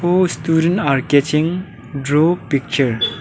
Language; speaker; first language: English; non-native, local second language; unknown